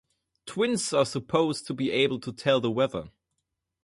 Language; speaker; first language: English; non-native, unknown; German